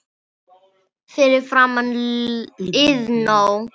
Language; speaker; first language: Icelandic; non-native, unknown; Filipino